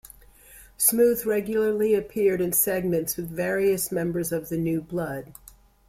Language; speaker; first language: English; native; English